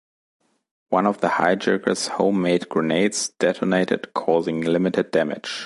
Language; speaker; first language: English; non-native, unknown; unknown